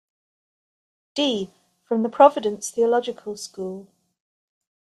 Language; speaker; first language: English; native; English